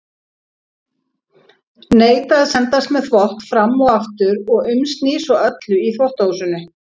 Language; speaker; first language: Icelandic; native; Icelandic